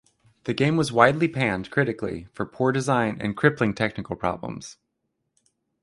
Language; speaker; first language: English; native; English